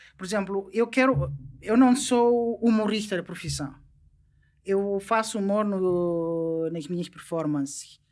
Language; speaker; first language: Portuguese; non-native, local second language; Upper Guinea Crioulo